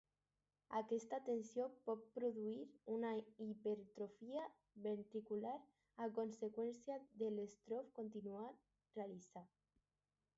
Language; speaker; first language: Catalan; non-native, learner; Spanish